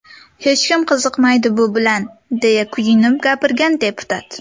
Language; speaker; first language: Uzbek; native; Uzbek